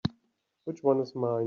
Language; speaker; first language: English; native; English